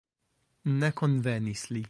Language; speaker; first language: Esperanto; non-native, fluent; English